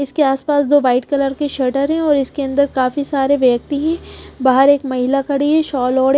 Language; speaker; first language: Hindi; non-native, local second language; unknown